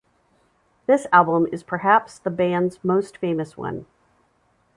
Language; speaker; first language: English; native; English